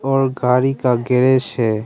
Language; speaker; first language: Hindi; non-native, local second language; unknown